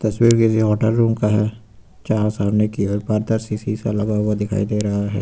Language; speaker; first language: Hindi; native; Hindi